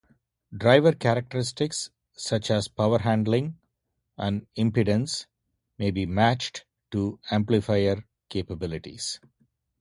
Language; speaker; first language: English; non-native, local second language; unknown